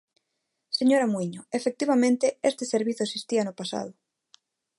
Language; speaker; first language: Galician; non-native, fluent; Spanish